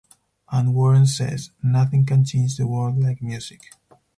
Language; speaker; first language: English; non-native, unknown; Spanish